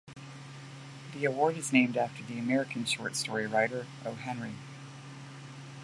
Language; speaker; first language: English; native; English